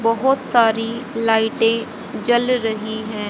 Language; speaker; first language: Hindi; native; Hindi